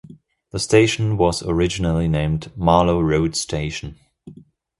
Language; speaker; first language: English; non-native, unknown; German